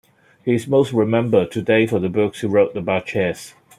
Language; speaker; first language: English; non-native, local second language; Cantonese